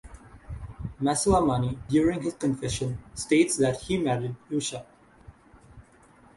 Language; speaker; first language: English; non-native, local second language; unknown